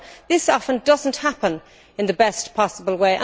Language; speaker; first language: English; native; English